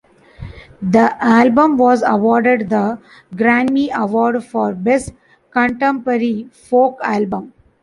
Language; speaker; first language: English; non-native, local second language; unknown